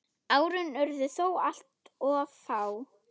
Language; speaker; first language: Icelandic; non-native, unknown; German